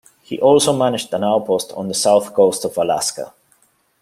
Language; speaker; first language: English; non-native, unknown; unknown